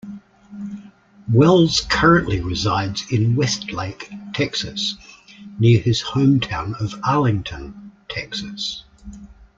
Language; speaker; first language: English; native; English